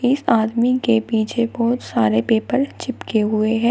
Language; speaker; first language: Hindi; native; Hindi